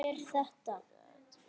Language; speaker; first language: Icelandic; native; Icelandic